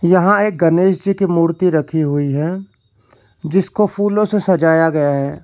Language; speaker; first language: Hindi; non-native, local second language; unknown